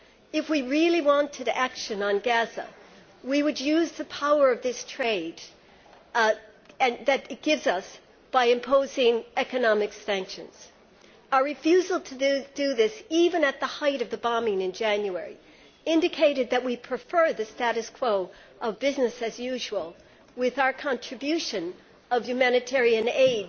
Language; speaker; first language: English; native; English